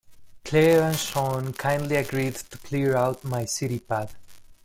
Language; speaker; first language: English; non-native, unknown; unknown